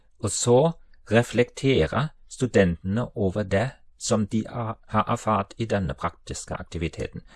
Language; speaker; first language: Norwegian; non-native, related language; German